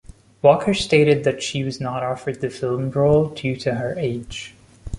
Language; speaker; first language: English; non-native, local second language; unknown